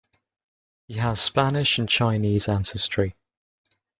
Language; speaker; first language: English; native; English